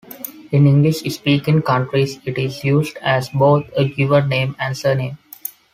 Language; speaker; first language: English; non-native, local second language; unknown